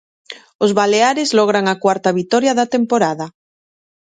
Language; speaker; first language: Galician; native; Galician